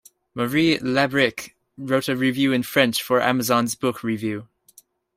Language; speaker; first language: English; native; English